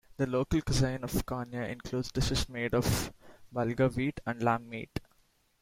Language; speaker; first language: English; non-native, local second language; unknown